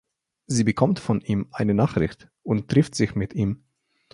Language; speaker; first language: German; non-native, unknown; Slovenian